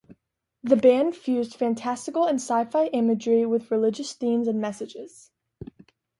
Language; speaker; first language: English; native; English